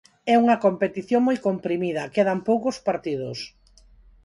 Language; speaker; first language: Galician; non-native, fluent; Spanish